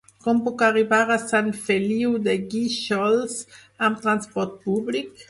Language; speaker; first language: Catalan; non-native, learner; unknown